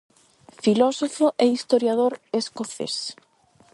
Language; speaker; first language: Galician; non-native, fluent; Spanish